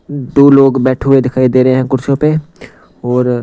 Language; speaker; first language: Hindi; non-native, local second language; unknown